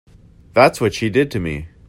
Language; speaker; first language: English; native; English